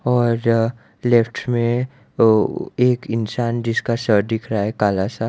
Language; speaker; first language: Hindi; non-native, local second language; Gujarati